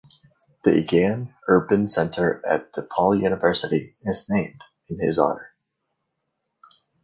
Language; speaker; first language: English; native; English